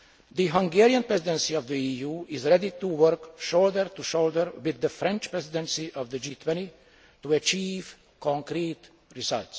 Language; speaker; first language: English; non-native, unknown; Hungarian